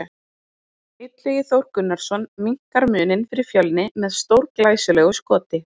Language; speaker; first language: Icelandic; native; Icelandic